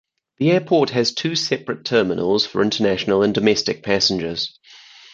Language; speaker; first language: English; native; English